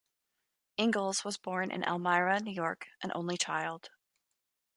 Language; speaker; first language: English; native; English